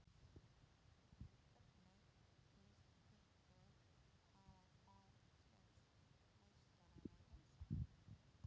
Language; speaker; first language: Icelandic; non-native, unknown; Polish